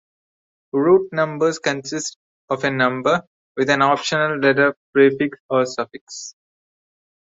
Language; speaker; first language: English; non-native, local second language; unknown